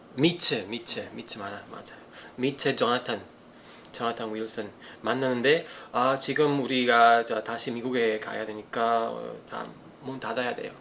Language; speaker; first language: Korean; non-native, learner; Italian